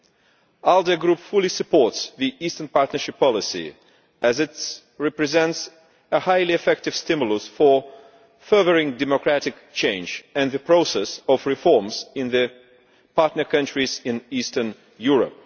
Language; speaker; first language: English; non-native, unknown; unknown